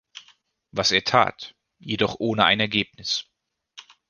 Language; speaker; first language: German; native; German